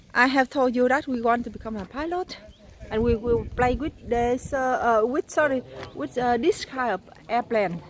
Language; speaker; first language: English; non-native, learner; Vietnamese